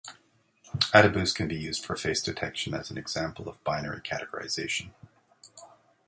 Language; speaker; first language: English; native; English